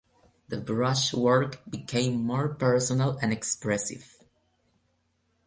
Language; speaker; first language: English; non-native, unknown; Spanish